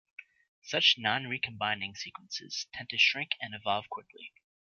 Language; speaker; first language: English; native; English